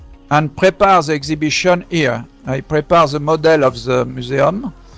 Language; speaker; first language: English; non-native, learner; French